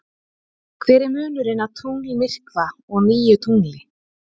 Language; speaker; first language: Icelandic; native; Icelandic